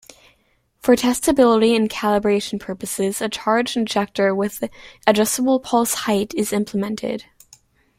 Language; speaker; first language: English; native; English